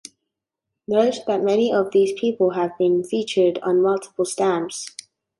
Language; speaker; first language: English; native; English